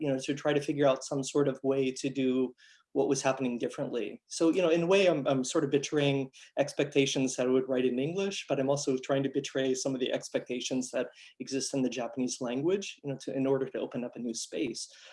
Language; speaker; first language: English; native; English